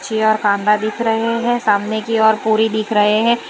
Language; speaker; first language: Hindi; non-native, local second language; Gujarati